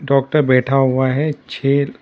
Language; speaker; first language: Hindi; non-native, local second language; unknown